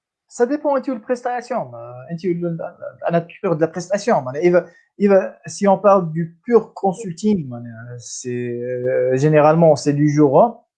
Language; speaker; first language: French; non-native, local second language; Arabic